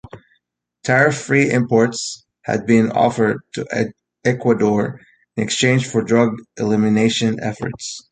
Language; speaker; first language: English; native; English